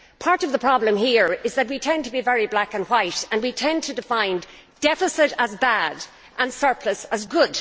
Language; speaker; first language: English; native; English